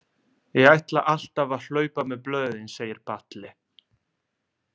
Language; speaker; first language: Icelandic; non-native, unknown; Italian